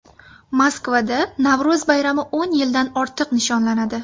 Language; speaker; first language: Uzbek; native; Uzbek